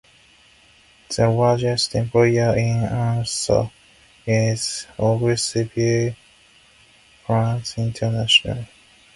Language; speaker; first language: English; non-native, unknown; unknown